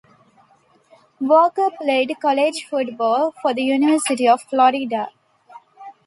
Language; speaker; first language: English; non-native, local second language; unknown